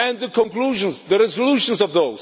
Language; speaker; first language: English; non-native, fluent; Czech